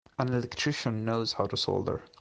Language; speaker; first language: English; non-native, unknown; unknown